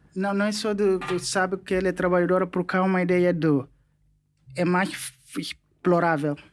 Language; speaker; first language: Portuguese; non-native, local second language; Upper Guinea Crioulo